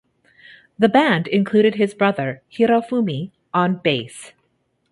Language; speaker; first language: English; native; English